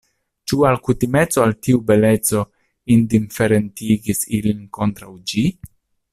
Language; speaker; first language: Esperanto; non-native, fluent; Italian